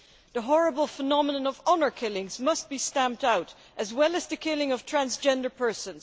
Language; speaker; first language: English; non-native, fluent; Dutch